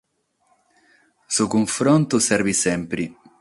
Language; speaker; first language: Sardinian; non-native, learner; Catalan